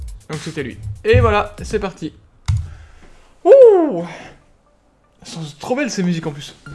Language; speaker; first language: French; native; French